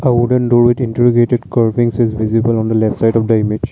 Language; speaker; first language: English; non-native, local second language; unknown